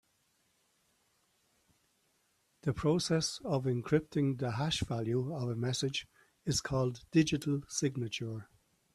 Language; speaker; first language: English; native; English